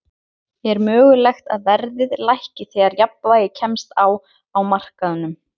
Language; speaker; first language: Icelandic; native; Icelandic